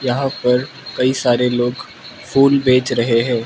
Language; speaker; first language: Hindi; non-native, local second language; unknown